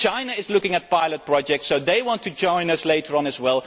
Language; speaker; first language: English; non-native, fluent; Dutch